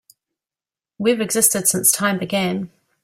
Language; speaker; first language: English; native; English